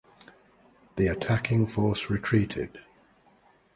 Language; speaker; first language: English; native; English